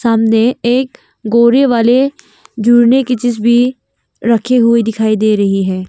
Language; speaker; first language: Hindi; non-native, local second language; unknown